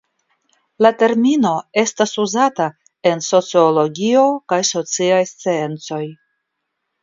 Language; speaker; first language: Esperanto; non-native, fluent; Russian